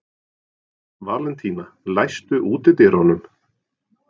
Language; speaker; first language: Icelandic; non-native, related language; Norwegian